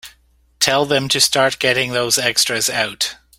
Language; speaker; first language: English; native; English